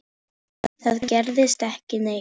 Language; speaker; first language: Icelandic; non-native, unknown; Polish